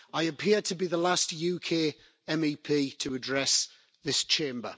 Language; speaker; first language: English; native; English